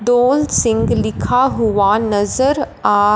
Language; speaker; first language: Hindi; non-native, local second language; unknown